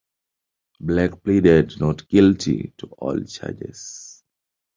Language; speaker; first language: English; non-native, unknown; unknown